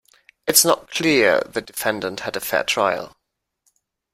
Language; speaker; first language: English; non-native, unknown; German